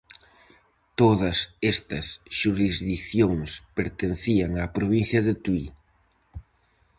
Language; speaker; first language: Galician; native; Galician